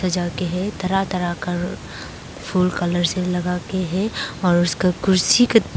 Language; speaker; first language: Hindi; non-native, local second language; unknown